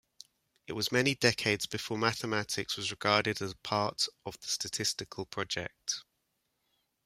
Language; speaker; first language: English; native; English